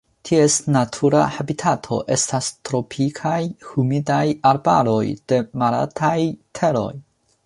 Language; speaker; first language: Esperanto; non-native, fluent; Chinese